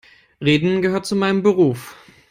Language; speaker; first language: English; non-native, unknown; German